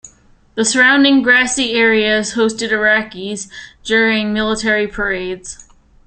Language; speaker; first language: English; native; English